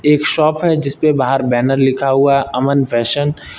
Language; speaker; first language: Hindi; native; Hindi